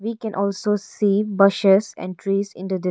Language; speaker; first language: English; non-native, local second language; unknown